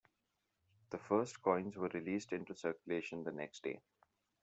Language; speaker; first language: English; non-native, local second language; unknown